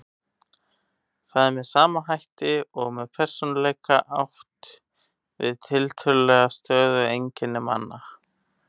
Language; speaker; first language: Icelandic; native; Icelandic